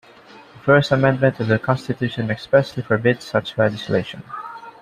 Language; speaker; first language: English; non-native, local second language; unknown